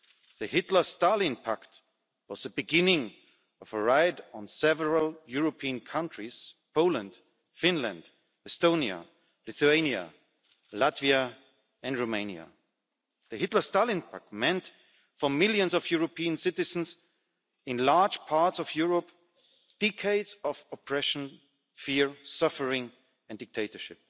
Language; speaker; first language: English; non-native, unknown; German